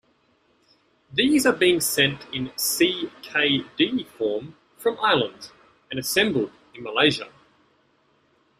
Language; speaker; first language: English; native; English